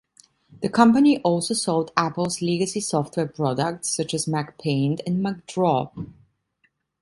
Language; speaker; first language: English; non-native, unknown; Italian